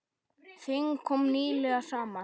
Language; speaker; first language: Icelandic; native; Icelandic